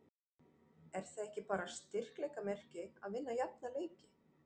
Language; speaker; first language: Icelandic; non-native, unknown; French